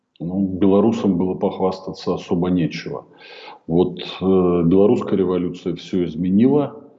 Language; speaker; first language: Russian; native; Russian